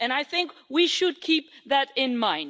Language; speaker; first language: English; non-native, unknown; Dutch